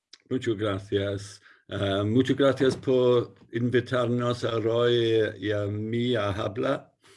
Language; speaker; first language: Spanish; non-native, learner; English